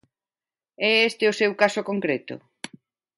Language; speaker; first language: Galician; non-native, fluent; Spanish